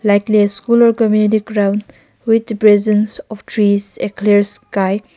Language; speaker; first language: English; non-native, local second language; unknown